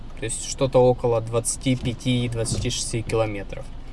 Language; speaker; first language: Russian; native; Russian